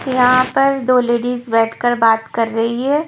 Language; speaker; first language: Hindi; non-native, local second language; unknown